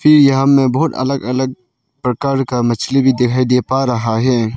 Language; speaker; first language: Hindi; non-native, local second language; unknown